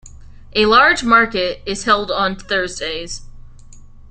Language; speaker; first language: English; native; English